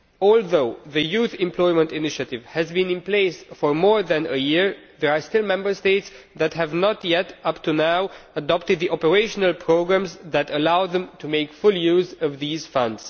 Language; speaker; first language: English; non-native, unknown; Romanian